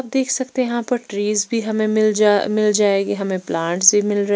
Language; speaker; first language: Hindi; non-native, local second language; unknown